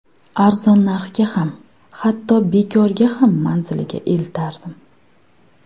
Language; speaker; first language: Uzbek; native; Uzbek